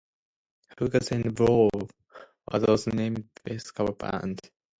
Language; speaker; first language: English; non-native, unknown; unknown